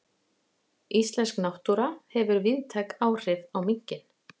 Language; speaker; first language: Icelandic; native; Icelandic